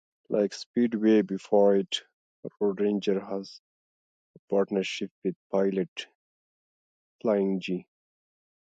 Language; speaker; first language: English; non-native, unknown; Pashto